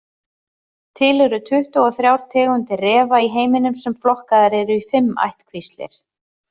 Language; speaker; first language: Icelandic; native; Icelandic